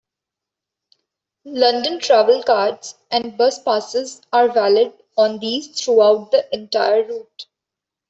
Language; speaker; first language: English; non-native, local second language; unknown